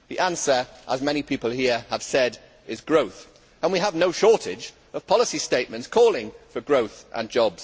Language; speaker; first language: English; native; English